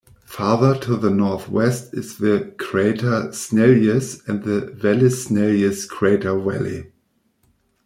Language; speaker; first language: English; non-native, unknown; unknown